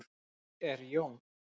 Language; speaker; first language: Icelandic; native; Icelandic